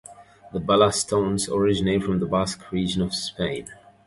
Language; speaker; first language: English; native; English